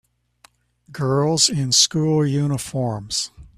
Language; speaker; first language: English; native; English